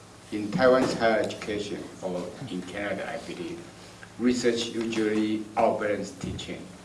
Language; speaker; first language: English; non-native, fluent; Chinese